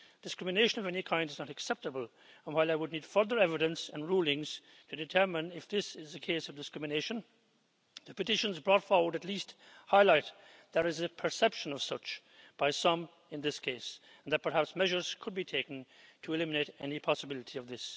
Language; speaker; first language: English; native; English